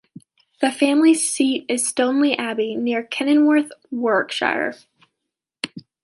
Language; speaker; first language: English; native; English